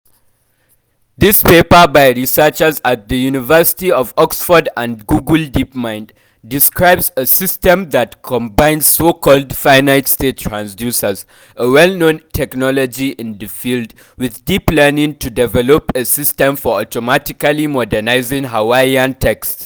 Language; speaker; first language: English; non-native, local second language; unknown